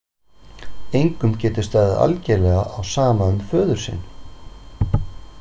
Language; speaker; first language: Icelandic; native; Icelandic